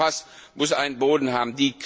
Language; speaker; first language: German; non-native, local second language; Luxembourgish